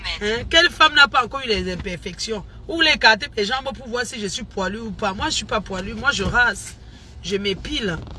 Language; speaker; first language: French; non-native, local second language; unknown